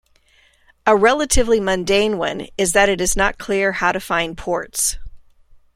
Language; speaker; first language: English; native; English